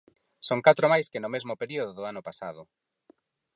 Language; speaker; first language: Galician; non-native, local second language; Spanish